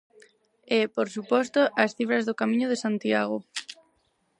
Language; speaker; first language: Galician; non-native, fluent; Spanish